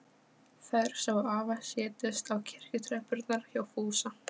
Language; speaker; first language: Icelandic; non-native, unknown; Polish